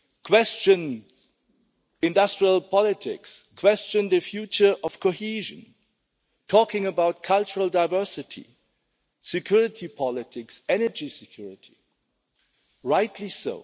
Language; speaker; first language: English; non-native, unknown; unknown